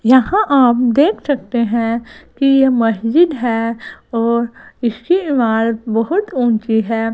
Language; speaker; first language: Hindi; non-native, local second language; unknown